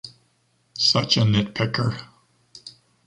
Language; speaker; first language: English; native; English